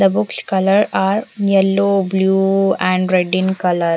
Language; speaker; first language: English; non-native, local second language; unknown